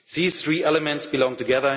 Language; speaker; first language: English; non-native, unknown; German